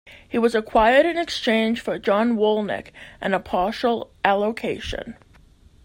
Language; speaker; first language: English; native; English